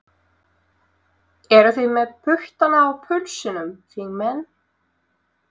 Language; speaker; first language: Icelandic; non-native, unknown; Russian